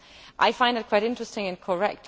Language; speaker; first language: English; non-native, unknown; German